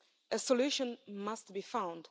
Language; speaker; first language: English; non-native, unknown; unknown